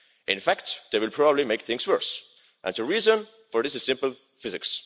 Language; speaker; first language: English; non-native, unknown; Estonian